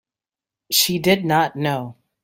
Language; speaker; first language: English; native; English